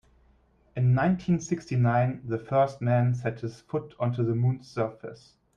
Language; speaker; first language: English; non-native, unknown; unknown